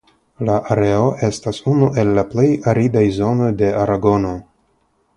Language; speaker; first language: Esperanto; non-native, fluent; Russian